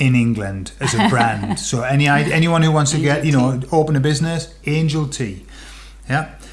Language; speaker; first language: English; native; English